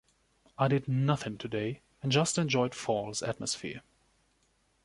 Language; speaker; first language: English; non-native, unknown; German